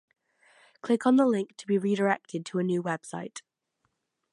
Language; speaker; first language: English; native; English